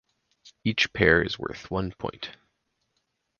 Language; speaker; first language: English; native; English